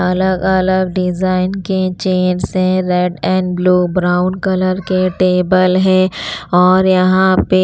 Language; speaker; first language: Hindi; non-native, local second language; Punjabi